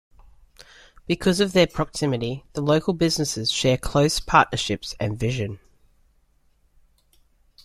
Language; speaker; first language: English; native; English